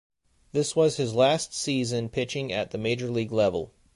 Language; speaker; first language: English; native; English